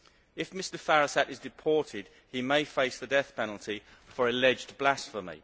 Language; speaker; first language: English; native; English